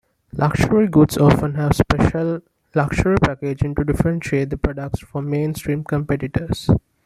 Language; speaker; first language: English; non-native, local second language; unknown